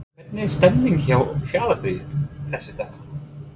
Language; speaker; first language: Icelandic; non-native, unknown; English